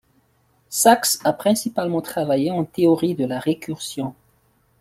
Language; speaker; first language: French; non-native, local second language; Malagasy